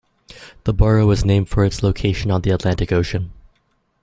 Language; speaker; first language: English; native; English